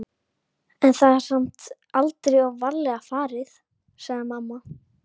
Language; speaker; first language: Icelandic; native; Icelandic